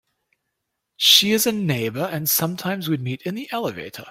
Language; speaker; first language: English; native; English